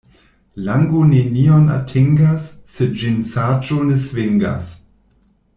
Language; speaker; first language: Esperanto; non-native, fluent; German